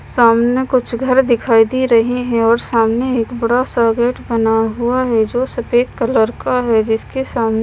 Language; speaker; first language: Hindi; non-native, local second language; Punjabi